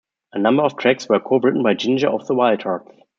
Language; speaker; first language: English; non-native, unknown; German